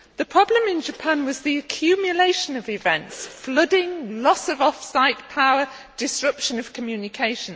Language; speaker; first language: English; native; English